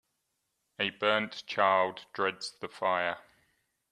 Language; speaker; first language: English; native; English